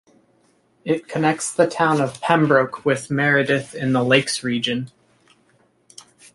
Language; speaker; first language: English; native; English